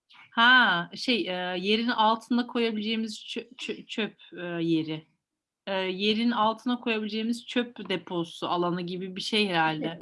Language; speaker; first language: Turkish; native; Turkish